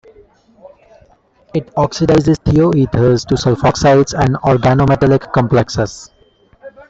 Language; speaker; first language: English; non-native, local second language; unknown